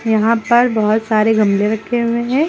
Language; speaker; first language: Hindi; native; Hindi